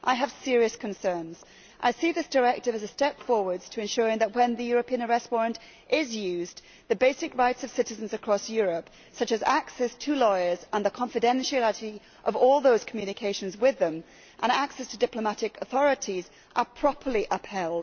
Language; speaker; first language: English; native; English